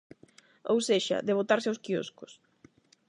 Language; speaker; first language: Galician; non-native, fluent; Spanish